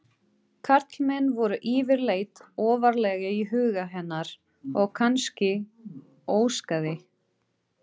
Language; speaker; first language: Icelandic; non-native, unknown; Portuguese